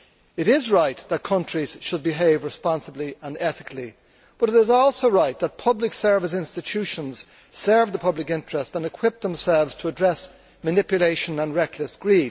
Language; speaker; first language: English; native; English